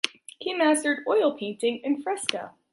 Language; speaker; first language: English; native; English